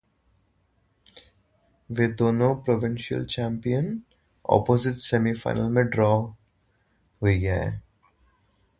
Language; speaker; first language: English; non-native, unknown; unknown